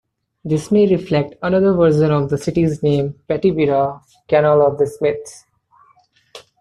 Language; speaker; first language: English; non-native, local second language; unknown